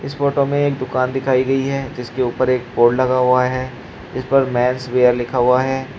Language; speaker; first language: Hindi; native; Hindi